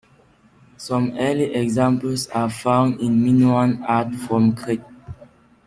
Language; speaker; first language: English; non-native, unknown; French